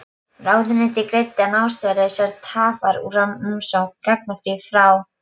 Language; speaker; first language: Icelandic; non-native, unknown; Polish